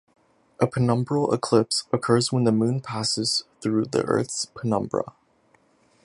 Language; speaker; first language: English; native; English